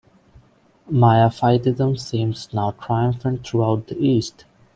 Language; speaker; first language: English; non-native, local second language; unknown